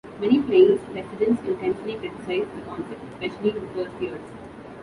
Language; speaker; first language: English; non-native, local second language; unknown